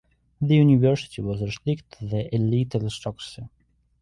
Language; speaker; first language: English; non-native, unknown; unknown